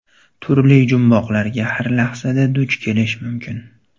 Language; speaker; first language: Uzbek; native; Uzbek